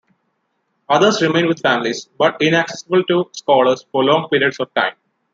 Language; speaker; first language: English; non-native, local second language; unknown